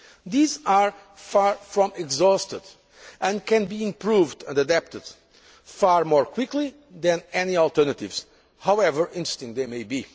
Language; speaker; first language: English; non-native, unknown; Portuguese